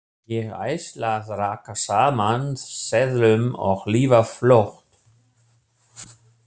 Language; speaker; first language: Icelandic; non-native, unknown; German